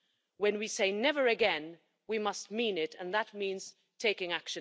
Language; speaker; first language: English; non-native, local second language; Maltese